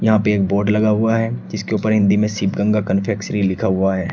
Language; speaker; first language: Hindi; native; Hindi